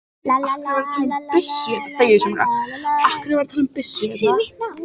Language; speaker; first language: Icelandic; native; Icelandic